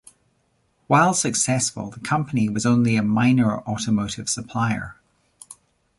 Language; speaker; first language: English; native; English